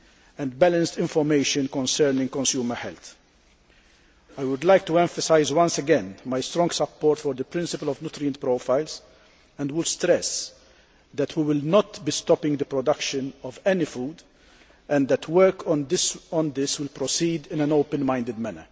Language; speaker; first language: English; non-native, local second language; Maltese